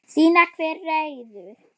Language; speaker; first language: Icelandic; non-native, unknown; German